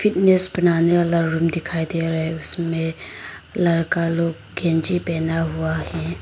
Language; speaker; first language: Hindi; non-native, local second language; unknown